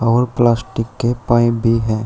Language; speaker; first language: Hindi; native; Hindi